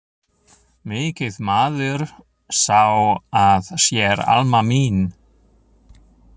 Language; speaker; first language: Icelandic; non-native, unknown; German